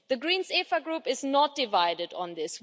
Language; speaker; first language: English; non-native, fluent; German